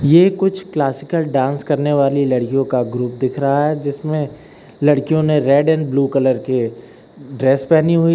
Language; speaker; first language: Hindi; native; Hindi